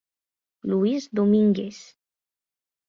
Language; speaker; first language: Portuguese; non-native, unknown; English